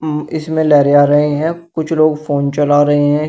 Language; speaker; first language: Hindi; native; Hindi